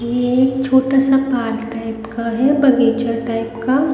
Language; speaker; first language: Hindi; native; Hindi